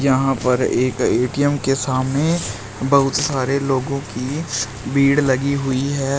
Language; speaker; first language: Hindi; native; Hindi